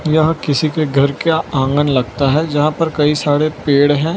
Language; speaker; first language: Hindi; non-native, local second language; Gujarati